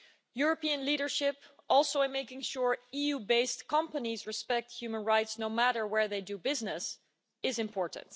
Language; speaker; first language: English; non-native, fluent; Dutch